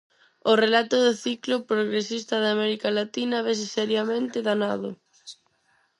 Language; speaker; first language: Galician; non-native, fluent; Spanish